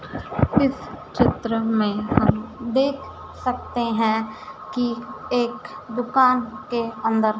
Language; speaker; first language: Hindi; native; Hindi